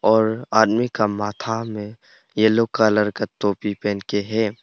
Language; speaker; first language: Hindi; non-native, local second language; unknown